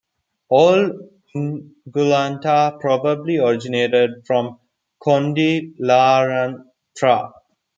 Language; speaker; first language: English; non-native, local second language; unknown